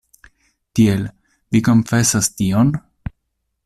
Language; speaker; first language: Esperanto; non-native, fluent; Italian